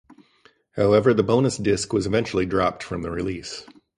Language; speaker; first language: English; native; English